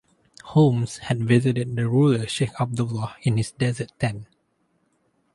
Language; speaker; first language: English; non-native, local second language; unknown